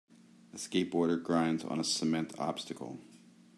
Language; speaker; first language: English; native; English